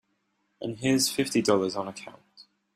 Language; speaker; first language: English; native; English